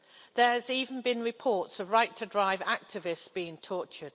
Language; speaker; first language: English; native; English